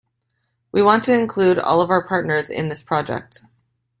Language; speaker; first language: English; native; English